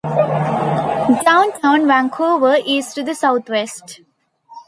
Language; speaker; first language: English; non-native, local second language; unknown